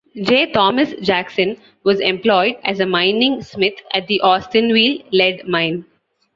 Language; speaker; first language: English; non-native, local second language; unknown